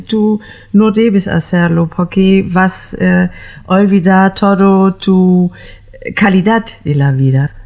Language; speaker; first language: Spanish; non-native, fluent; German